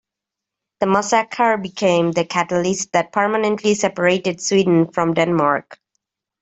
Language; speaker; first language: English; native; English